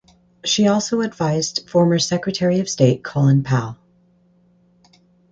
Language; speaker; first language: English; native; English